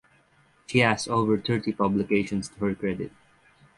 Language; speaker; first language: English; non-native, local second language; Filipino